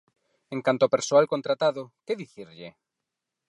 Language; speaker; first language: Galician; non-native, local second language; Spanish